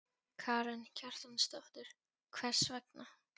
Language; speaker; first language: Icelandic; non-native, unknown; Polish